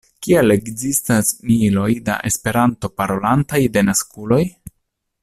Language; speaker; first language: Esperanto; non-native, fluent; Italian